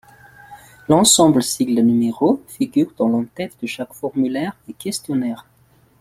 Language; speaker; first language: French; non-native, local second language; Malagasy